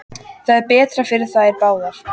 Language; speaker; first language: Icelandic; native; Icelandic